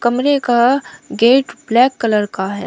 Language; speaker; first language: Hindi; native; Hindi